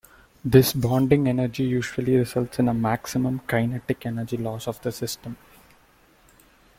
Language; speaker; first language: English; non-native, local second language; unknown